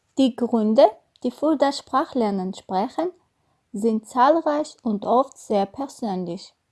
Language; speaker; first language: German; non-native, fluent; Armenian